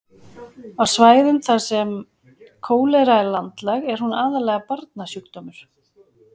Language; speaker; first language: Icelandic; native; Icelandic